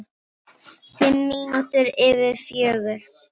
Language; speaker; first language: Icelandic; non-native, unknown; Filipino